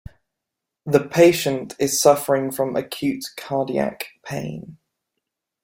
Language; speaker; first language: English; native; English